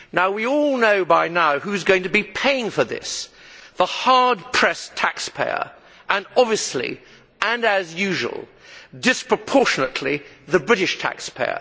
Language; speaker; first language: English; native; English